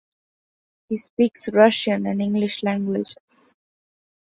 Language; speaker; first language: English; non-native, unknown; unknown